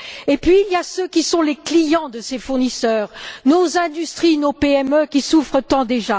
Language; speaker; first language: French; native; French